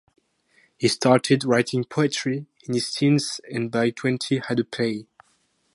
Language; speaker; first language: English; non-native, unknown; French